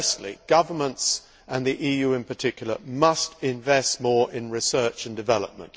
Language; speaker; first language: English; native; English